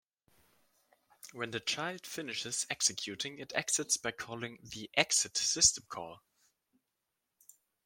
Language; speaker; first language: English; non-native, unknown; German